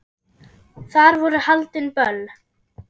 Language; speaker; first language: Icelandic; non-native, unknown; German